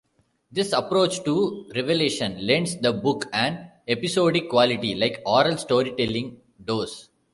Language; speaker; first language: English; non-native, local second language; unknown